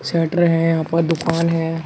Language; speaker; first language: Hindi; native; Hindi